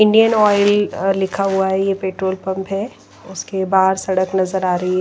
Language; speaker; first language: Hindi; non-native, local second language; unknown